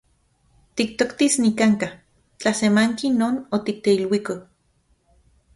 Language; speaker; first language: Central Puebla Nahuatl; non-native, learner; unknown